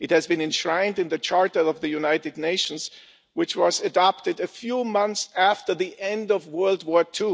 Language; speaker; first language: English; non-native, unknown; German